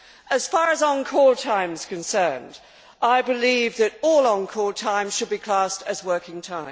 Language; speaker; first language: English; native; English